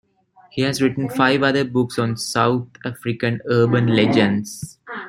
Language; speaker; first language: English; non-native, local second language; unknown